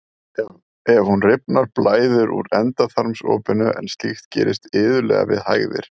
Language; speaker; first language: Icelandic; native; Icelandic